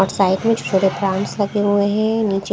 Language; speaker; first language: Hindi; non-native, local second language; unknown